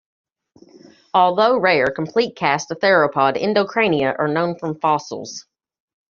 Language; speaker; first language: English; native; English